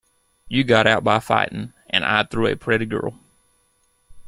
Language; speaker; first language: English; native; English